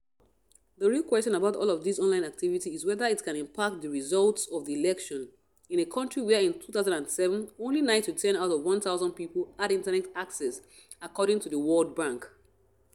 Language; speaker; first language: English; non-native, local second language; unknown